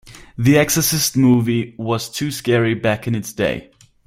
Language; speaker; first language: English; non-native, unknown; German